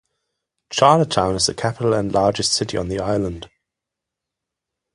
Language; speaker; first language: English; non-native, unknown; German